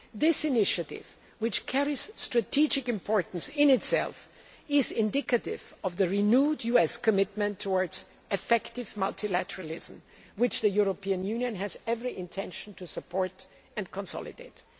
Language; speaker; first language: English; non-native, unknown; German